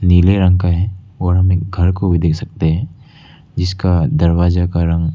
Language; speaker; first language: Hindi; non-native, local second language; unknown